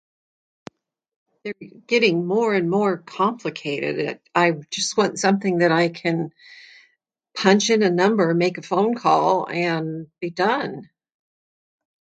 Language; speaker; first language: English; native; English